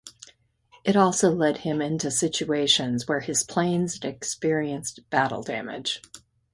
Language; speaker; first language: English; native; English